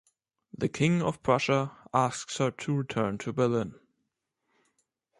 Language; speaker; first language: English; non-native, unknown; German